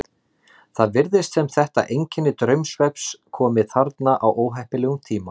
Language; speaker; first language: Icelandic; native; Icelandic